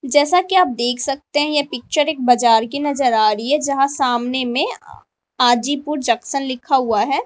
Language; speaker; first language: Hindi; native; Hindi